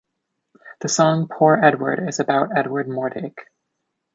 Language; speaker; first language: English; native; English